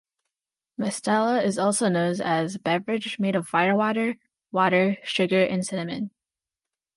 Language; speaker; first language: English; native; English